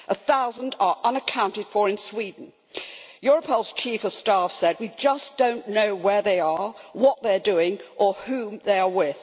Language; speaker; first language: English; native; English